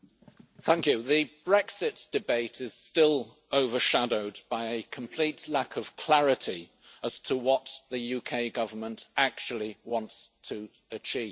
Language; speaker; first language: English; native; English